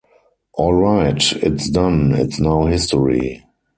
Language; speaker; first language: English; non-native, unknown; German